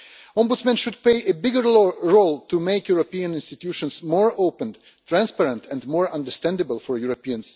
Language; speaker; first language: English; non-native, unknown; Russian